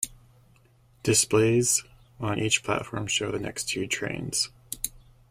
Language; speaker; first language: English; native; English